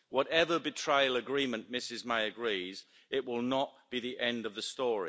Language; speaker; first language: English; native; English